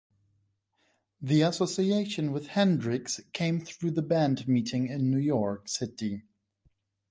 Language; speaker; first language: English; non-native, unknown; German